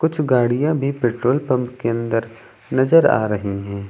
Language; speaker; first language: Hindi; native; Hindi